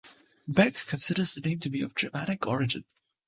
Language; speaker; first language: English; non-native, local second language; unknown